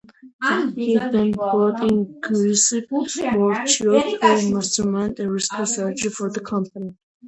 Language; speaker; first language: English; non-native, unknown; Georgian